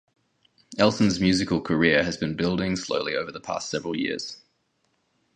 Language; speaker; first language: English; native; English